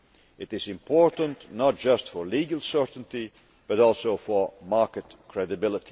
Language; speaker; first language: English; non-native, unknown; Dutch